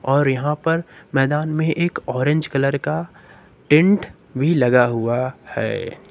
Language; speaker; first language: Hindi; native; Hindi